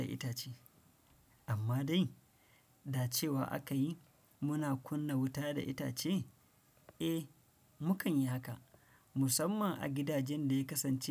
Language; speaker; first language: Hausa; non-native, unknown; Fula